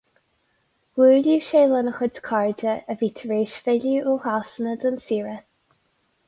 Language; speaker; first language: Irish; non-native, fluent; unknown